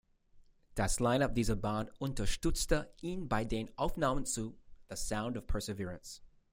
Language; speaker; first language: German; non-native, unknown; English